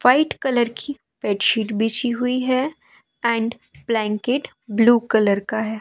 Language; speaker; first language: Hindi; native; Hindi